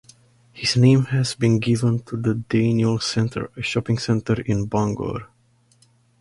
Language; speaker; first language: English; native; English